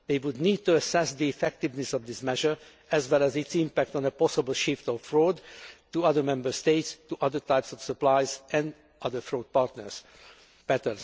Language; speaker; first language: English; non-native, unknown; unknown